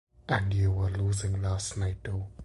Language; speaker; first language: English; non-native, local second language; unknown